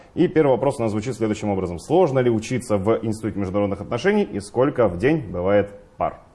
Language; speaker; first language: Russian; native; Russian